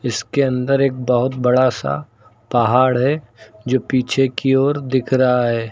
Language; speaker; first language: Hindi; native; Hindi